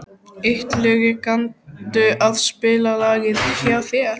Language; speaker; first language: Icelandic; native; Icelandic